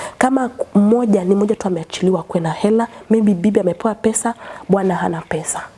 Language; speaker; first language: Swahili; non-native, local second language; Kamba